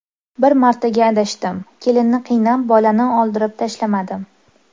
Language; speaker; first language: Uzbek; native; Uzbek